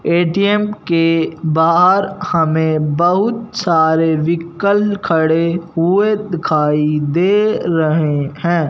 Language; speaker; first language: Hindi; non-native, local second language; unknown